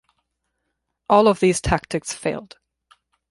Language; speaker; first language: English; non-native, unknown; German